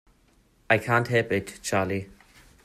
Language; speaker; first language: English; non-native, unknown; German